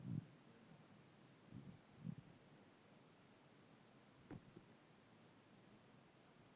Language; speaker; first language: Hausa; non-native, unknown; Igbo